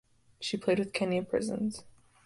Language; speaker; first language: English; native; English